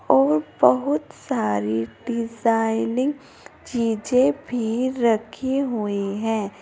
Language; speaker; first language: Hindi; native; Hindi